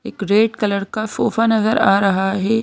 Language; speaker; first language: Hindi; native; Hindi